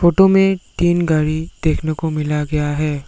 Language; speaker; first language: Hindi; non-native, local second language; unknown